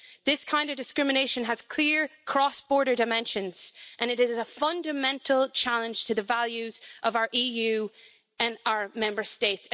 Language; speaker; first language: English; native; English